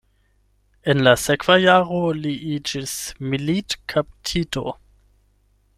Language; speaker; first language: Esperanto; non-native, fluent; German